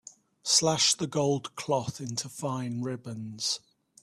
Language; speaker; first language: English; native; English